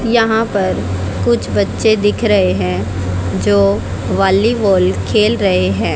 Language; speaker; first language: Hindi; native; Hindi